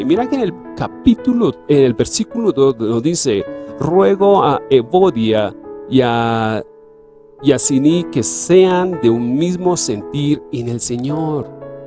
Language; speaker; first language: Spanish; native; Spanish